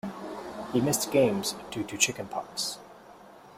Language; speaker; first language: English; native; English